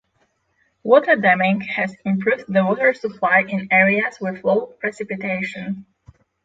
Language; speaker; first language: English; non-native, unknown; Polish